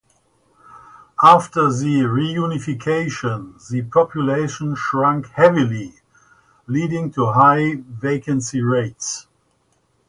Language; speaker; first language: English; native; English